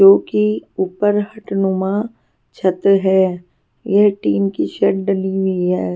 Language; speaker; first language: Hindi; non-native, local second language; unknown